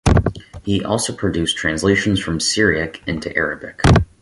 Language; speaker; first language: English; native; English